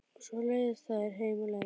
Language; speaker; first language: Icelandic; native; Icelandic